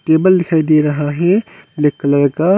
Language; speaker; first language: Hindi; non-native, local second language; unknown